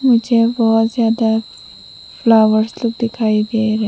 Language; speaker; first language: Hindi; non-native, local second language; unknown